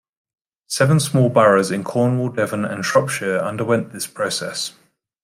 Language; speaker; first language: English; native; English